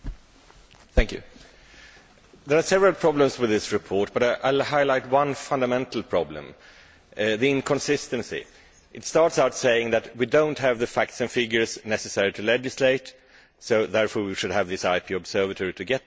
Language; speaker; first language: English; non-native, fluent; Swedish